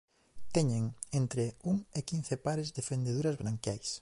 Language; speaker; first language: Galician; native; Galician